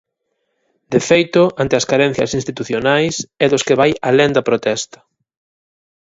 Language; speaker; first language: Galician; native; Galician